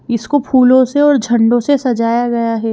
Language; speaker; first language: Hindi; native; Hindi